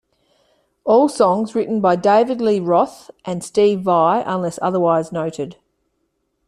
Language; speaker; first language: English; native; English